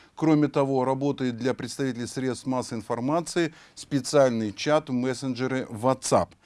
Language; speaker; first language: Russian; native; Russian